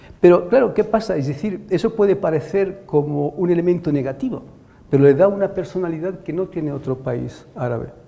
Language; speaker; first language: Spanish; non-native, fluent; Arabic